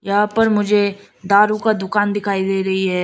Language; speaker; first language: Hindi; non-native, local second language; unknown